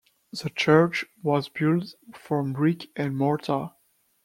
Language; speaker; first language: English; non-native, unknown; French